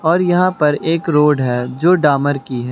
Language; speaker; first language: Hindi; native; Hindi